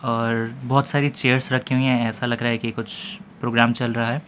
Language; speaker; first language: Hindi; non-native, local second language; Gujarati